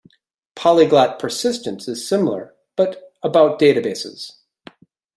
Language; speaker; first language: English; native; English